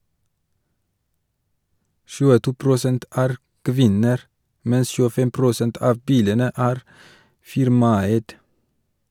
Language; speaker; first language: Norwegian; non-native, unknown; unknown